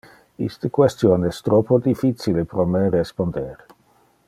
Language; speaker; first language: Interlingua; non-native, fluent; Dutch